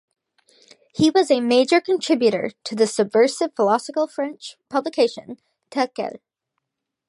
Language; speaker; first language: English; native; English